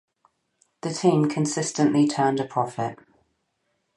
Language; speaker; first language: English; native; English